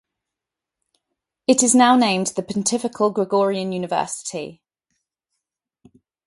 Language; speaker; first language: English; native; English